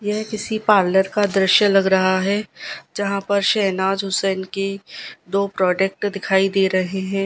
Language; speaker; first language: Hindi; non-native, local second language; Gujarati